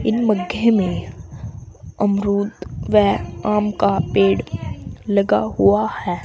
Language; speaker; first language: Hindi; native; Hindi